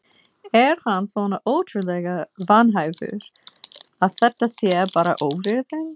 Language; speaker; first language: Icelandic; non-native, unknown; English